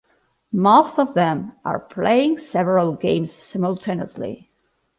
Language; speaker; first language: English; non-native, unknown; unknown